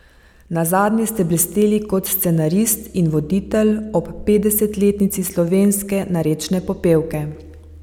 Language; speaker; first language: Slovenian; native; Slovenian